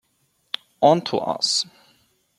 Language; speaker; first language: English; non-native, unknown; German